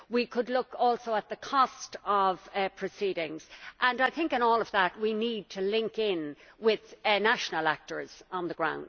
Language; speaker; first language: English; native; English